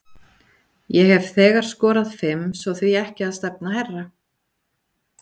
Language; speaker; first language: Icelandic; native; Icelandic